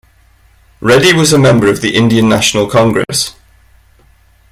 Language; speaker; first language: English; native; English